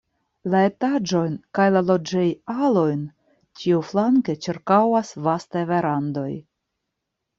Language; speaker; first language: Esperanto; non-native, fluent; Russian